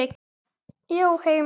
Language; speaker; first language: Icelandic; native; Icelandic